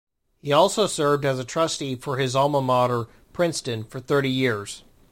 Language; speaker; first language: English; native; English